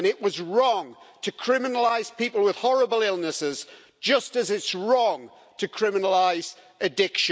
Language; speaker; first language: English; native; English